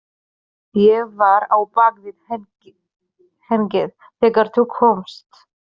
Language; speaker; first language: Icelandic; non-native, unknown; Polish